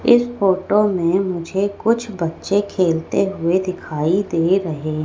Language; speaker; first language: Hindi; native; Hindi